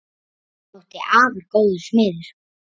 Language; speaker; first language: Icelandic; native; Icelandic